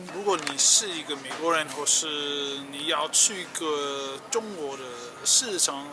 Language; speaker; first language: Chinese; non-native, learner; English